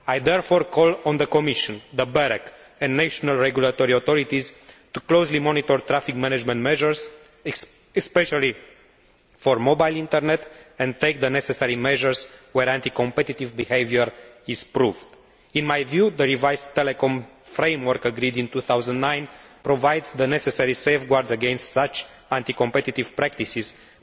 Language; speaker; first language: English; non-native, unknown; Romanian